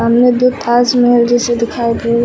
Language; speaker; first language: Hindi; native; Hindi